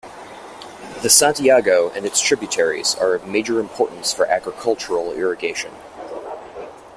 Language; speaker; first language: English; native; English